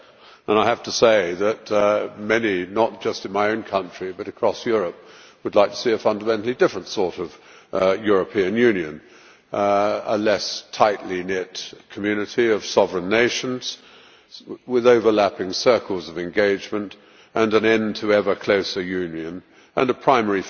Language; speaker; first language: English; native; English